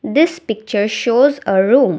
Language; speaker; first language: English; non-native, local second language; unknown